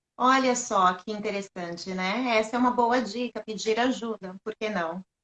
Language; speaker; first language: Portuguese; native; Portuguese